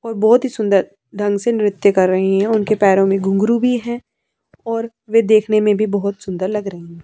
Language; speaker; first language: Hindi; non-native, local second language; Punjabi